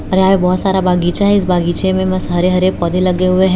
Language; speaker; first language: Hindi; non-native, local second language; Gujarati